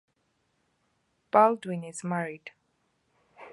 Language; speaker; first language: English; native; English